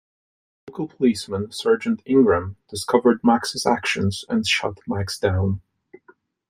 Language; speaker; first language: English; non-native, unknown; Polish